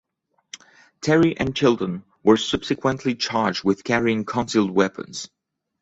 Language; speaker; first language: English; non-native, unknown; French